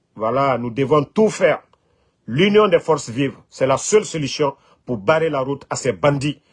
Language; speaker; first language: French; non-native, local second language; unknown